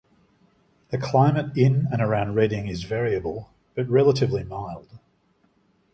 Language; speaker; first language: English; native; English